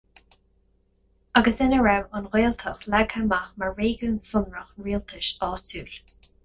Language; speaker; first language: Irish; non-native, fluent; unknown